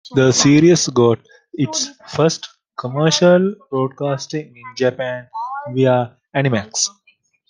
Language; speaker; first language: English; native; English